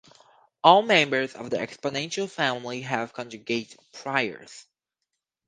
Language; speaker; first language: English; native; English